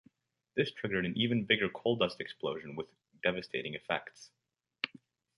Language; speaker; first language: English; native; English